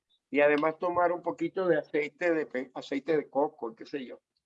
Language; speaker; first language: Spanish; native; Spanish